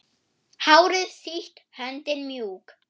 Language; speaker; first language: Icelandic; non-native, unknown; German